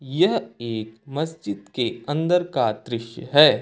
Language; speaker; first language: Hindi; native; Hindi